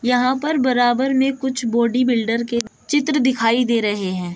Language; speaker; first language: Hindi; native; Hindi